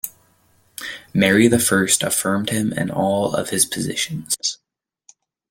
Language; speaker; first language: English; native; English